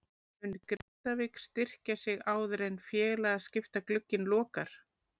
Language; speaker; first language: Icelandic; native; Icelandic